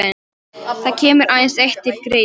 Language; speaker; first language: Icelandic; non-native, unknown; Polish